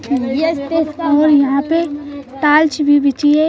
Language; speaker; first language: Hindi; native; Hindi